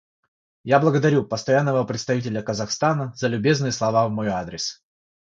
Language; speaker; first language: Russian; non-native, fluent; Georgian